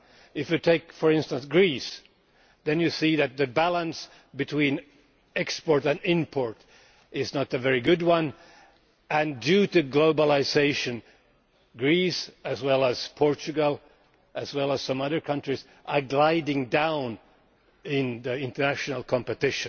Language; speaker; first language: English; non-native, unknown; Finnish